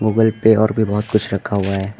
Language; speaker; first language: Hindi; native; Hindi